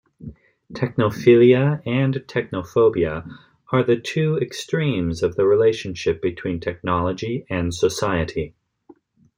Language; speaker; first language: English; native; English